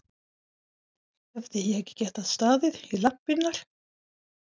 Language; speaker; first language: Icelandic; non-native, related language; Swedish